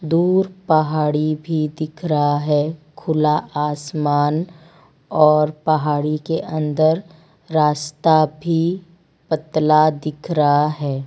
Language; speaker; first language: Hindi; non-native, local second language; Gujarati